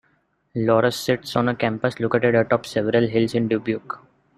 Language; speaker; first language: English; non-native, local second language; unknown